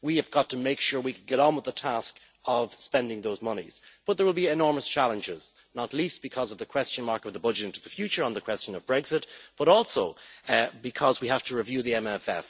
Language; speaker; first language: English; native; English